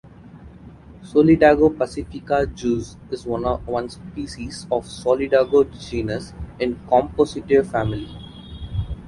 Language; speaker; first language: English; non-native, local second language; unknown